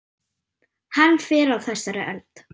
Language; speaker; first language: Icelandic; non-native, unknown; German